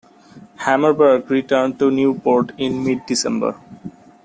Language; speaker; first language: English; non-native, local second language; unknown